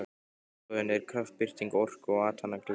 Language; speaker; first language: Icelandic; native; Icelandic